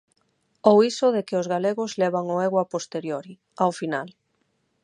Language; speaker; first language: Galician; non-native, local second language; Spanish